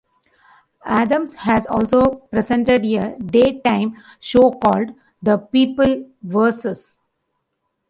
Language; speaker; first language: English; non-native, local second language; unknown